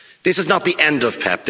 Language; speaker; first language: English; native; English